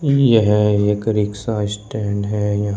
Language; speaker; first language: Hindi; native; Hindi